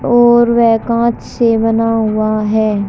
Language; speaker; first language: Hindi; native; Hindi